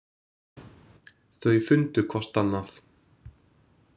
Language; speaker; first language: Icelandic; non-native, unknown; English